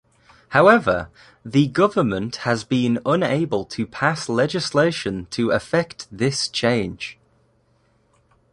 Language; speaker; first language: English; native; English